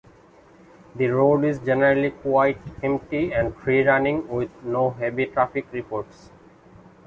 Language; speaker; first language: English; non-native, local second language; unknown